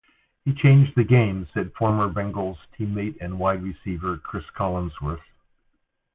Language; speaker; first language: English; native; English